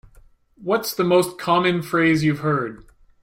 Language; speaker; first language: English; native; English